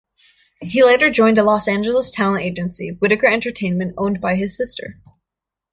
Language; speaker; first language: English; native; English